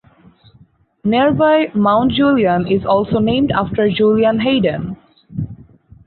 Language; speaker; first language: English; non-native, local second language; Bangla